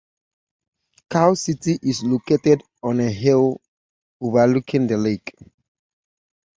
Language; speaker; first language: English; native; English